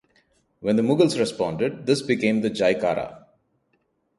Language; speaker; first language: English; non-native, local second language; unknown